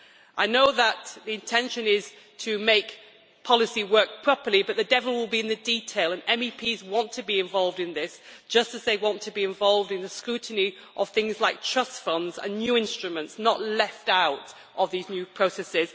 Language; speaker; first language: English; native; English